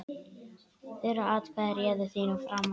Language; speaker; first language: Icelandic; native; Icelandic